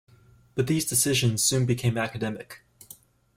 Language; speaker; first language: English; native; English